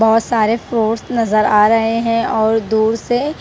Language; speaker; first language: Hindi; non-native, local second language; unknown